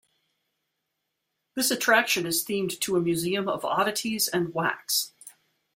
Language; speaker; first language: English; native; English